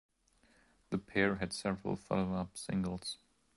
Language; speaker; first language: English; non-native, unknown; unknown